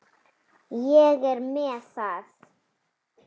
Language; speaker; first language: Icelandic; native; Icelandic